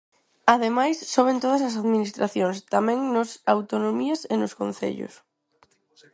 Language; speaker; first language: Galician; non-native, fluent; Spanish